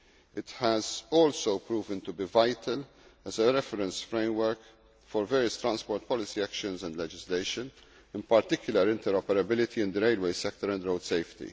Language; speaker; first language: English; non-native, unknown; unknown